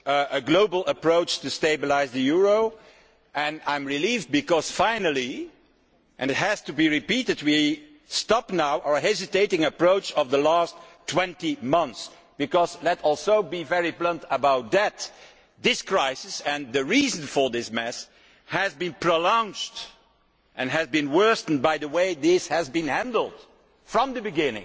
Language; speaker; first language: English; non-native, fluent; Dutch